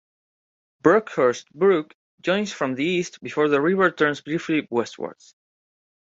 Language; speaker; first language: English; non-native, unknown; Spanish